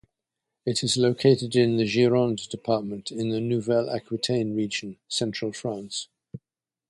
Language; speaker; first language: English; native; English